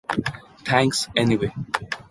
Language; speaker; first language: English; non-native, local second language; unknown